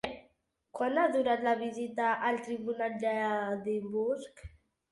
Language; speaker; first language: Catalan; non-native, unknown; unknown